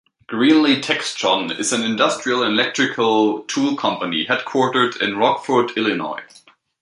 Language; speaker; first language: English; native; English